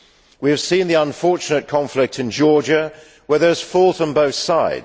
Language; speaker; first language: English; native; English